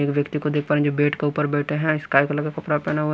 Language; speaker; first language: Hindi; non-native, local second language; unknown